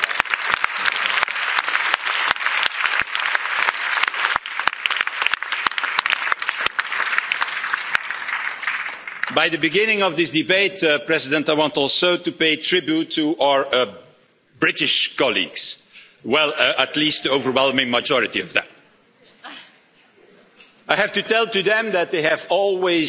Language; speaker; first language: English; non-native, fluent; Dutch